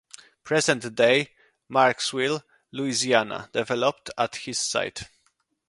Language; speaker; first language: English; non-native, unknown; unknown